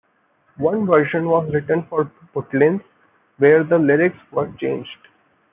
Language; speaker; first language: English; non-native, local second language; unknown